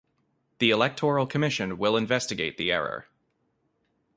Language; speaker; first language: English; native; English